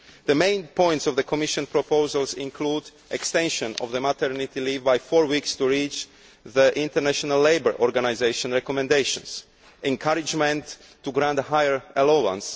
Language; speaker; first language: English; non-native, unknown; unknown